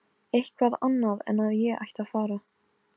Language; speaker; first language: Icelandic; non-native, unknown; Polish